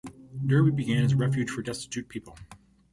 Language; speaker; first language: English; native; English